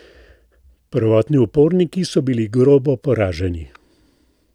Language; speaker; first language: Slovenian; native; Slovenian